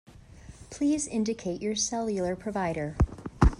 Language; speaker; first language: English; native; English